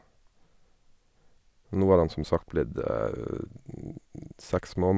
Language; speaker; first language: Norwegian; native; Norwegian